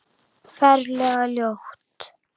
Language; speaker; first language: Icelandic; native; Icelandic